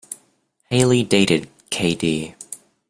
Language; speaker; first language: English; native; English